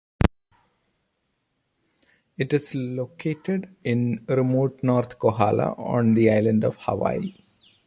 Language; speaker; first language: English; non-native, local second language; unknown